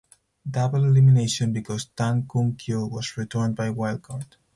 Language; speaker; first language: English; non-native, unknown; Spanish